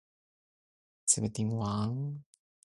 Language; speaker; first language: English; non-native, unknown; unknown